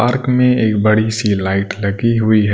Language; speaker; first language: Hindi; non-native, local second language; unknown